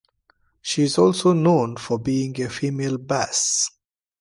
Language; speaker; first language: English; non-native, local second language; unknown